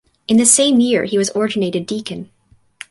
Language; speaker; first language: English; native; English